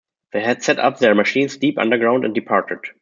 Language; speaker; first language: English; non-native, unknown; German